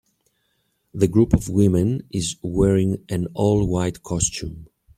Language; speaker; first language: English; native; English